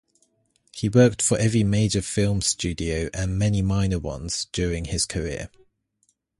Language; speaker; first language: English; native; English